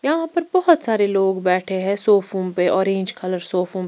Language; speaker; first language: Hindi; non-native, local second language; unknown